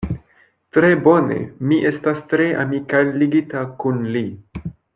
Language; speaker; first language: Esperanto; non-native, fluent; French